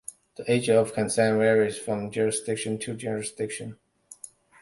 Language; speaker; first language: English; non-native, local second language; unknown